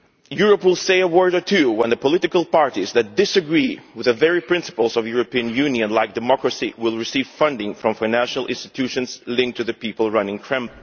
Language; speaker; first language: English; non-native, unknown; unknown